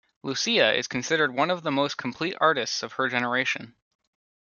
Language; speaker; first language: English; native; English